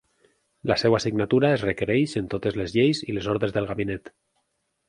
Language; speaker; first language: Catalan; native; Catalan